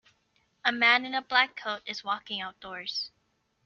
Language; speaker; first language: English; native; English